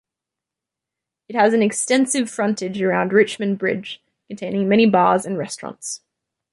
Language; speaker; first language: English; native; English